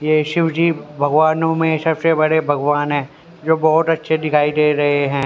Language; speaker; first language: Hindi; native; Hindi